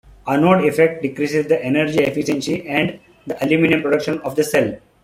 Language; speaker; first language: English; non-native, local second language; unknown